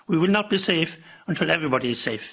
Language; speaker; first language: English; native; English